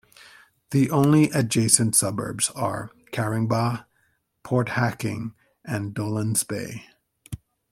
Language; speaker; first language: English; native; English